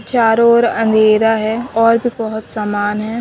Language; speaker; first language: Hindi; non-native, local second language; Punjabi